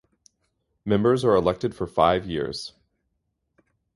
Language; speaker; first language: English; native; English